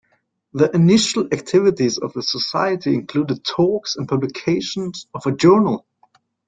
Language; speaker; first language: English; native; English